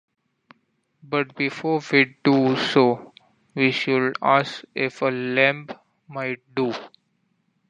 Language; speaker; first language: English; non-native, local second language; Marathi